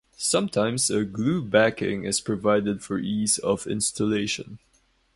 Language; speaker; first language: English; non-native, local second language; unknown